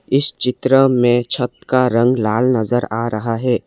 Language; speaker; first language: Hindi; non-native, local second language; Assamese